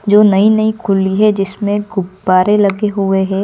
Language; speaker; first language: Hindi; non-native, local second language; Gujarati